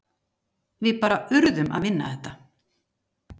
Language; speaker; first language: Icelandic; native; Icelandic